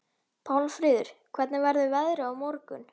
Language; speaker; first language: Icelandic; native; Icelandic